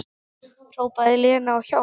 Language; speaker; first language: Icelandic; non-native, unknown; English